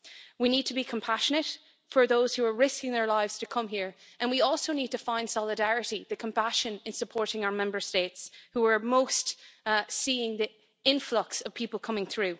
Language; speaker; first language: English; native; English